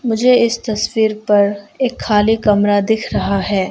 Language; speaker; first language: Hindi; non-native, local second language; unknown